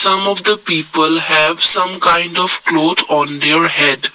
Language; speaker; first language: English; non-native, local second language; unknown